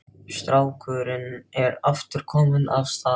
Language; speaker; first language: Icelandic; non-native, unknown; Filipino